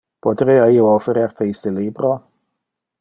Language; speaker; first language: Interlingua; non-native, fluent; Dutch